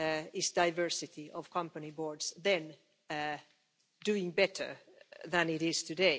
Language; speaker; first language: English; non-native, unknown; Finnish